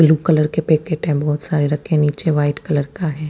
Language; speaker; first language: Hindi; non-native, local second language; Punjabi